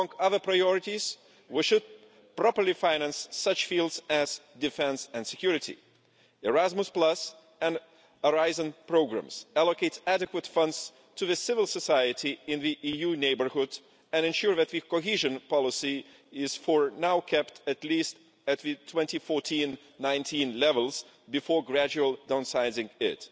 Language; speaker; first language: English; non-native, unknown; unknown